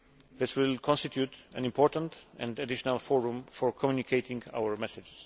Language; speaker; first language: English; non-native, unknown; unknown